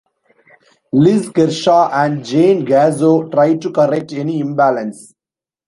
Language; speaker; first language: English; non-native, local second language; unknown